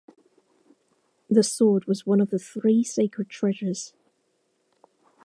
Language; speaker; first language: English; native; English